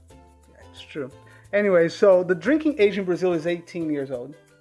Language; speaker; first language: English; non-native, fluent; Portuguese